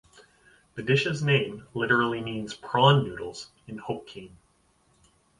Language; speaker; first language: English; native; English